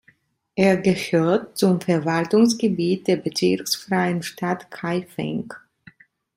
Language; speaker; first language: German; non-native, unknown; Italian